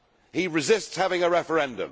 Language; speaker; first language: English; native; English